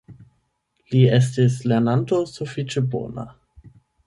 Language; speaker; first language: Esperanto; non-native, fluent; German